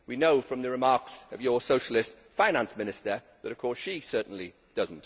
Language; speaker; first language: English; native; English